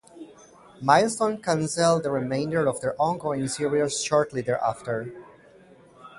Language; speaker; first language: English; native; English